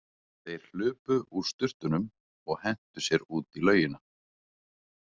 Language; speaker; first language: Icelandic; native; Icelandic